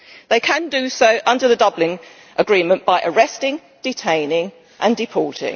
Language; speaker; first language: English; native; English